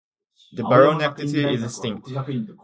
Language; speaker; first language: English; native; English